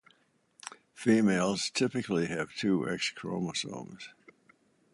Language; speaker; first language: English; native; English